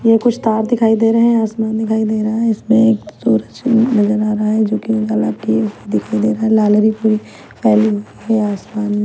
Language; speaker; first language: Hindi; non-native, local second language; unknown